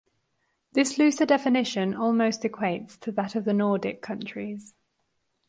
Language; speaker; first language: English; non-native, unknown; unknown